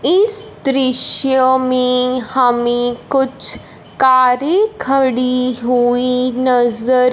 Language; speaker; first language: Hindi; non-native, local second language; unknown